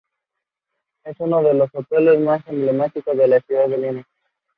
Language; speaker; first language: English; non-native, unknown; Spanish